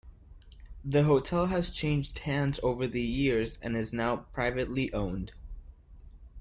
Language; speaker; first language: English; non-native, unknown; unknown